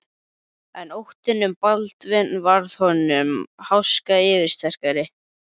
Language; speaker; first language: Icelandic; native; Icelandic